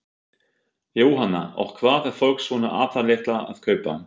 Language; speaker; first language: Icelandic; non-native, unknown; German